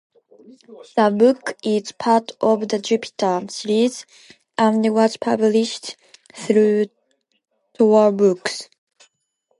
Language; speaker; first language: English; non-native, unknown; Japanese